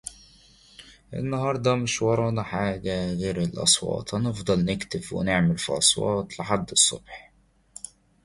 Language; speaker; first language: English; non-native, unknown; Arabic